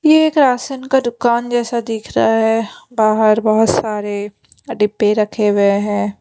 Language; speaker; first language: Hindi; non-native, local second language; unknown